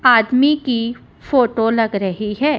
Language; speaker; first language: Hindi; non-native, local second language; Punjabi